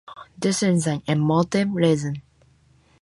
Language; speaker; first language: English; non-native, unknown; Japanese